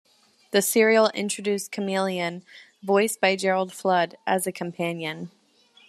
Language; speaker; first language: English; native; English